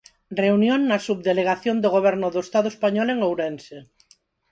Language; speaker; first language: Galician; non-native, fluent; Spanish